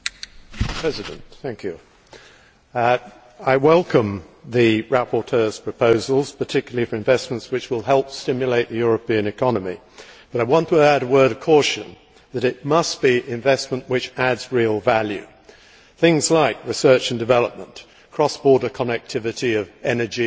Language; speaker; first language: English; native; English